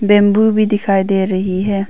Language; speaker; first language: Hindi; early bilingual, other home language; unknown